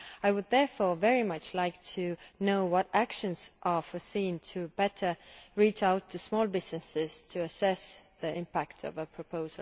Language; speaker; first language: English; non-native, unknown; Estonian